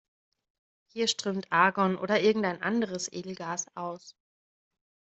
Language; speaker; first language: German; native; German